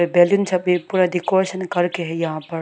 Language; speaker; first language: Hindi; non-native, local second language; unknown